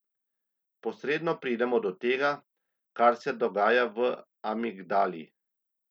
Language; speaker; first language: Slovenian; native; Slovenian